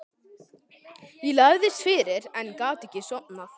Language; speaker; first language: Icelandic; native; Icelandic